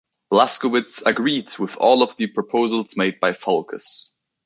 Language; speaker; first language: English; native; English